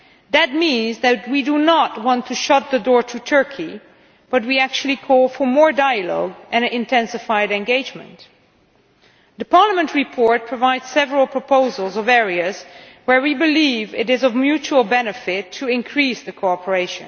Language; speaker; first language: English; non-native, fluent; Dutch